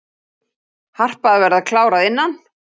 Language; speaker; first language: Icelandic; native; Icelandic